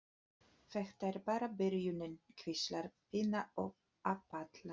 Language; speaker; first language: Icelandic; non-native, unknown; Polish